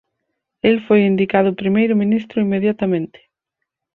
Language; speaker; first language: Galician; native; Galician